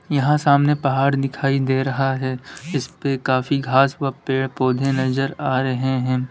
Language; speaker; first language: Hindi; native; Hindi